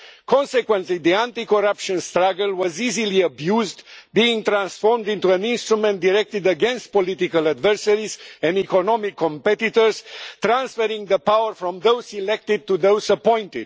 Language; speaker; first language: English; non-native, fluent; Romanian